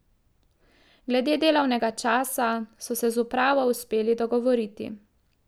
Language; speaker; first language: Slovenian; native; Slovenian